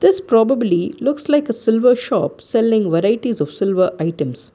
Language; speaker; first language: English; non-native, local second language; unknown